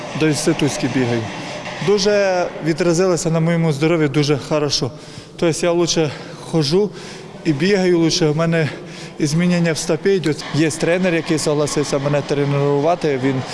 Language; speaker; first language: Ukrainian; non-native, local second language; Russian